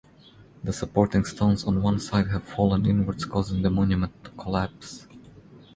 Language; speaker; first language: English; non-native, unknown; Croatian